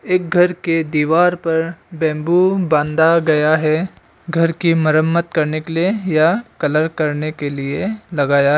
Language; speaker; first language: Hindi; non-native, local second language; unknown